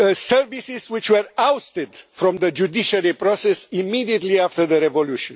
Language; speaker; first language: English; non-native, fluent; Romanian